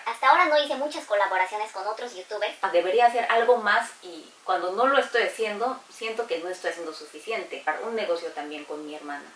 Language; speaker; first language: Spanish; non-native, fluent; Korean